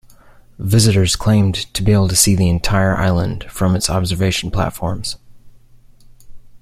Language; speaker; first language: English; native; English